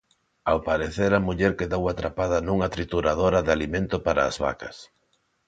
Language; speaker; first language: Galician; non-native, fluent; Spanish